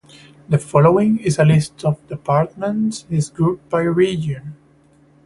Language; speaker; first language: English; non-native, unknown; Spanish